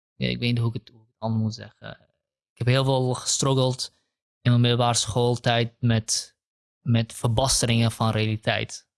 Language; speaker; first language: Dutch; early bilingual, other home language; Kurdish